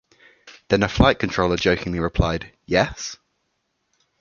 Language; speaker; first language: English; native; English